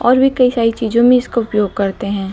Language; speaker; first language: Hindi; native; Hindi